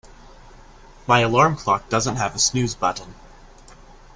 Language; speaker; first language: English; native; English